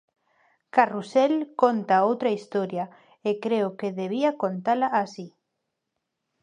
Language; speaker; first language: Galician; non-native, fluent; Spanish